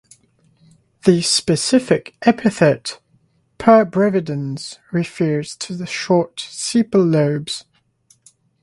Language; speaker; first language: English; non-native, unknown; French